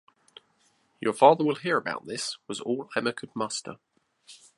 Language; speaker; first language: English; native; English